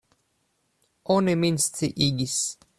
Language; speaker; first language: Esperanto; non-native, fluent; Russian